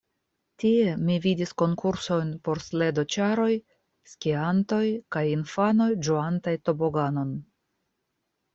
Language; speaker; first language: Esperanto; non-native, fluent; Russian